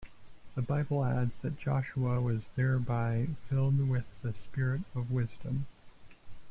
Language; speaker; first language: English; native; English